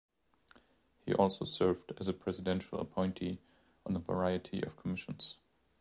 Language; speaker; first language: English; non-native, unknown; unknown